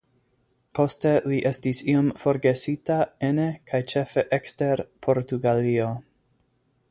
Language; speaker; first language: Esperanto; non-native, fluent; English